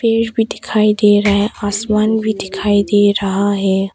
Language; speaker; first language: Hindi; early bilingual, other home language; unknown